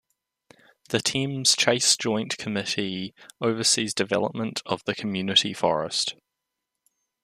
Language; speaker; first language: English; native; English